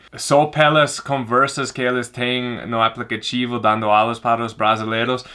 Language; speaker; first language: Portuguese; non-native, fluent; English